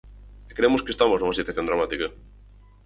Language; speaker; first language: Galician; native; Galician